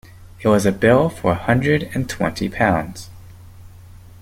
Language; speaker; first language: English; native; English